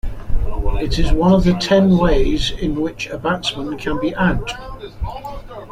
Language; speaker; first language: English; native; English